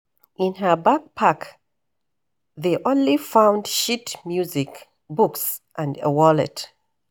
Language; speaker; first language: English; non-native, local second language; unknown